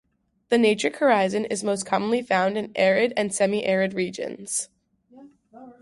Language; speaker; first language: English; native; English